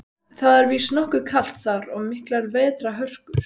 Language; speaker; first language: Icelandic; native; Icelandic